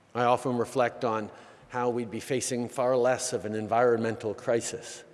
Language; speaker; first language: English; native; English